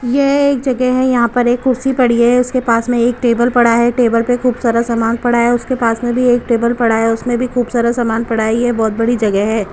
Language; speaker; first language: Hindi; non-native, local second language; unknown